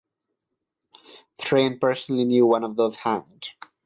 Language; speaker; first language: English; non-native, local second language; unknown